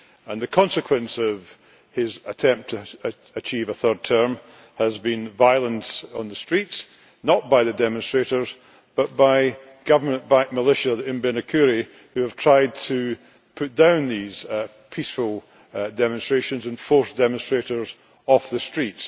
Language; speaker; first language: English; native; English